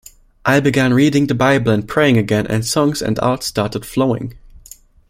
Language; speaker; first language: English; non-native, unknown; German